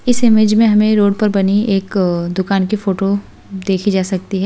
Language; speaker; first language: Hindi; native; Hindi